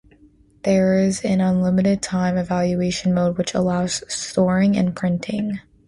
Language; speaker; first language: English; native; English